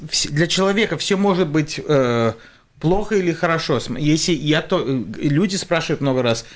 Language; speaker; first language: Russian; early bilingual, other home language; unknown